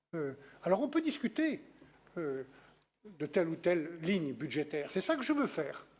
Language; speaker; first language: French; native; French